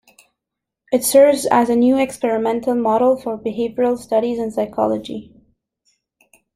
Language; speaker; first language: English; native; English